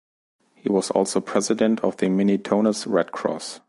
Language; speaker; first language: English; non-native, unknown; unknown